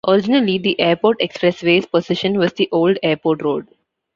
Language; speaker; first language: English; non-native, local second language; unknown